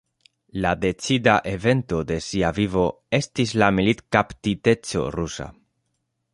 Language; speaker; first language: Esperanto; non-native, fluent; Spanish